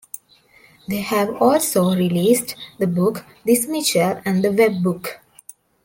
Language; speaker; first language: English; non-native, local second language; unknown